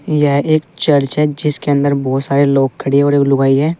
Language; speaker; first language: Hindi; native; Hindi